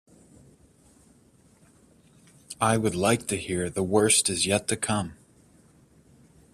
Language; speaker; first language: English; native; English